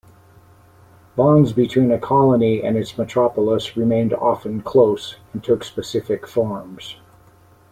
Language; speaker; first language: English; native; English